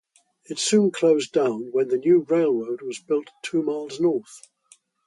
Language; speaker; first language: English; native; English